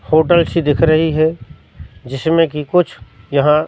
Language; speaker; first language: Hindi; native; Hindi